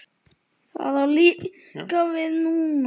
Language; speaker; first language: Icelandic; native; Icelandic